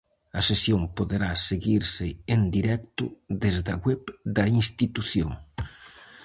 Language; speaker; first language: Galician; native; Galician